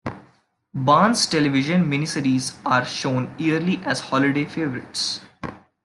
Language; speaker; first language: English; non-native, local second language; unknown